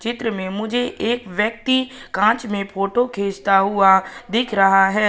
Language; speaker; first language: Hindi; native; Hindi